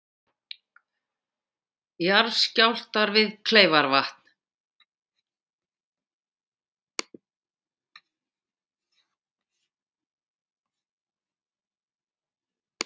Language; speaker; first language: Icelandic; native; Icelandic